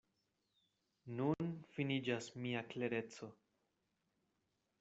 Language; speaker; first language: Esperanto; non-native, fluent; Spanish